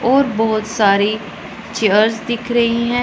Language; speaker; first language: Hindi; non-native, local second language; Punjabi